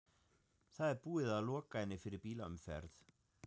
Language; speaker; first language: Icelandic; non-native, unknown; German